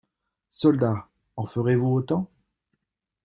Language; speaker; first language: French; native; French